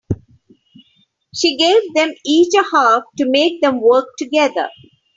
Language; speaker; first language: English; non-native, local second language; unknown